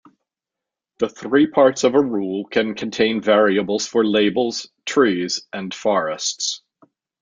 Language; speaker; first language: English; native; English